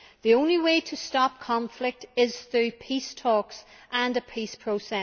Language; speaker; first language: English; native; English